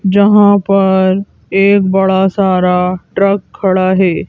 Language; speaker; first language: Hindi; native; Hindi